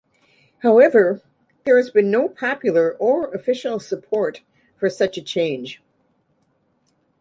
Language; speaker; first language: English; native; English